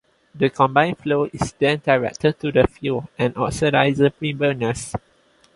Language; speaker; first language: English; non-native, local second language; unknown